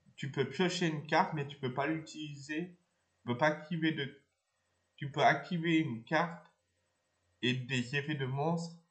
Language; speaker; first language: French; native; French